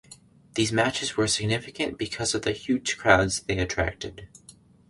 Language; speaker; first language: English; native; English